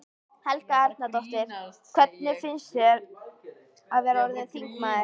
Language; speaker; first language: Icelandic; native; Icelandic